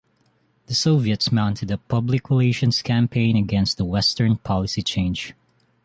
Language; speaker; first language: English; non-native, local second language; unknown